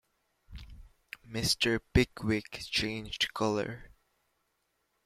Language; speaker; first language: English; native; English